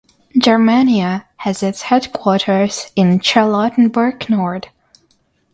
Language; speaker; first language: English; non-native, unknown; Russian